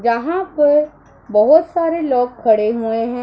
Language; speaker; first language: Hindi; non-native, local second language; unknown